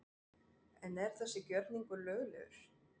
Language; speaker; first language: Icelandic; non-native, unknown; French